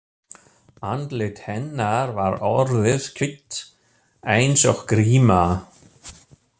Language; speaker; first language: Icelandic; non-native, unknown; German